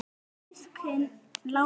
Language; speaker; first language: Icelandic; native; Icelandic